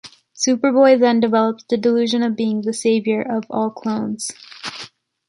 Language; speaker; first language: English; native; English